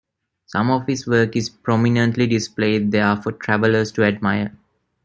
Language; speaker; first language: English; non-native, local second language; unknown